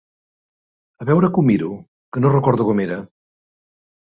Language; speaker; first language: Catalan; native; Catalan